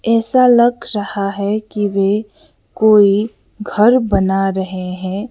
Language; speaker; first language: Hindi; non-native, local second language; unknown